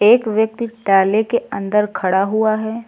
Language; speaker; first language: Hindi; native; Hindi